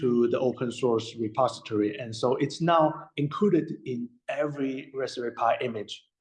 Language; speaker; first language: English; non-native, fluent; Chinese